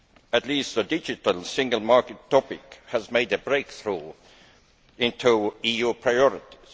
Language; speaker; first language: English; non-native, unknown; Estonian